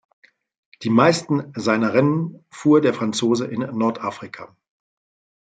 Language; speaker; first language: German; native; German